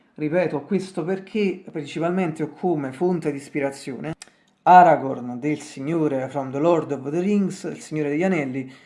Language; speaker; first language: Italian; native; Italian